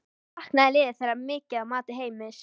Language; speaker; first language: Icelandic; native; Icelandic